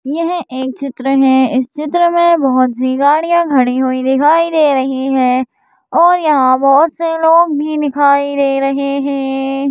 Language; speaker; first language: Hindi; native; Hindi